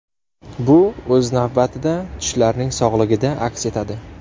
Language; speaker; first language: Uzbek; native; Uzbek